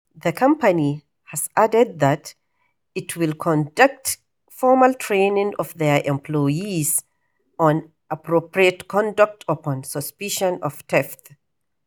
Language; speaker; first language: English; non-native, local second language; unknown